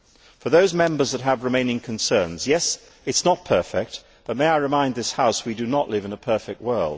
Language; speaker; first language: English; native; English